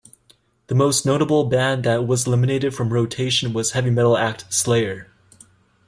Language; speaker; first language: English; native; English